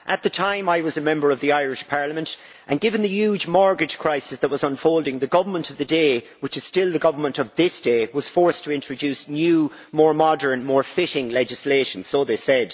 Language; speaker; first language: English; native; English